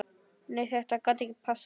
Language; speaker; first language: Icelandic; native; Icelandic